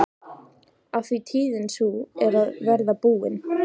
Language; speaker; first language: Icelandic; native; Icelandic